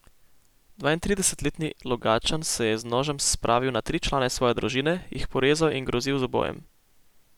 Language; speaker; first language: Slovenian; native; Slovenian